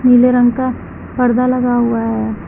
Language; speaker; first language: Hindi; native; Hindi